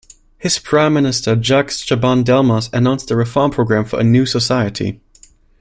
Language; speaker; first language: English; non-native, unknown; German